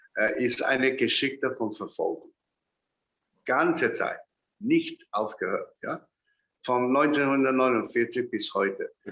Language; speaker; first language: German; non-native, fluent; Chinese